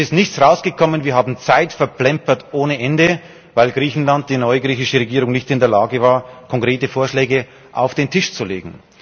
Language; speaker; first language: German; native; German